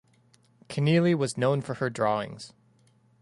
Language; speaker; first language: English; native; English